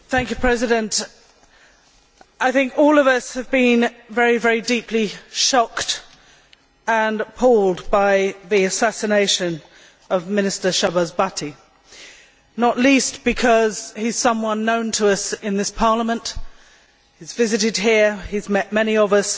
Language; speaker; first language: English; native; English